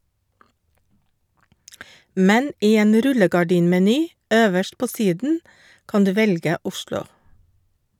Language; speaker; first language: Norwegian; non-native, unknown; English